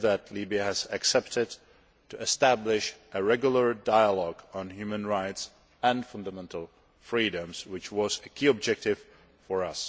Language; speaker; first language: English; non-native, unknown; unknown